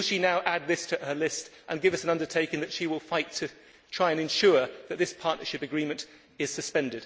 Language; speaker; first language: English; native; English